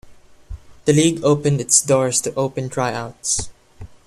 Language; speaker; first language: English; non-native, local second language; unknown